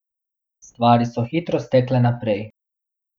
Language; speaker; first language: Slovenian; non-native, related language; Bosnian